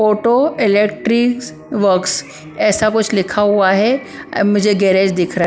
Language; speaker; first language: Hindi; non-native, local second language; Punjabi